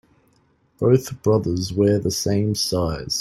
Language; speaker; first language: English; native; English